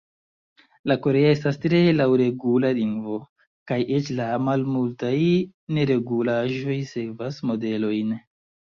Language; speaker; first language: Esperanto; non-native, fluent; Chinese